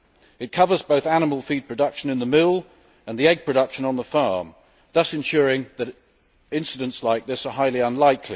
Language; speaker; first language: English; native; English